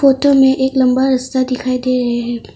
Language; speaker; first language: Hindi; non-native, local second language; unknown